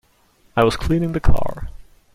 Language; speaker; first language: English; non-native, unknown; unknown